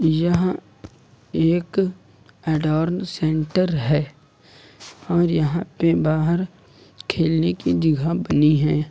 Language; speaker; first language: Hindi; native; Hindi